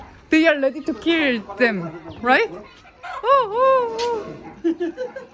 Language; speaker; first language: English; non-native, learner; Korean